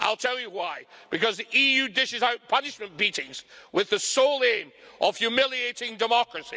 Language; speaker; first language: English; native; English